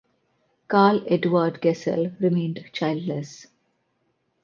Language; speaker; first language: English; non-native, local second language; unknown